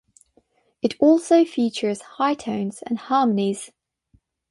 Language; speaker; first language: English; non-native, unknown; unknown